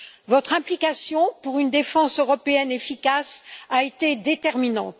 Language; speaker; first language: French; native; French